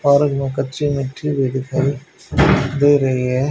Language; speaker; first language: Hindi; native; Hindi